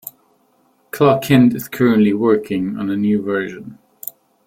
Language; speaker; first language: English; non-native, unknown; German